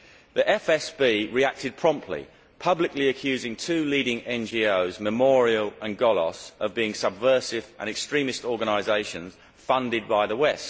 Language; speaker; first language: English; native; English